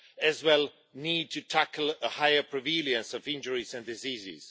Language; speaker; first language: English; non-native, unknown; Swedish